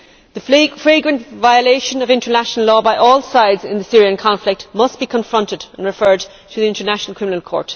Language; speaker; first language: English; native; English